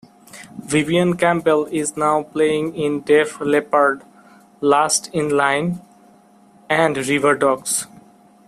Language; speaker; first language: English; non-native, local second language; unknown